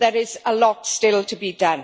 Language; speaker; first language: English; native; English